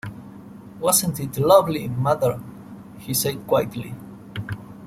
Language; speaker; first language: English; non-native, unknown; Spanish